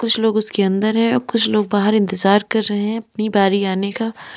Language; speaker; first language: Hindi; native; Hindi